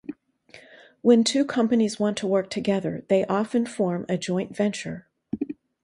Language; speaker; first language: English; native; English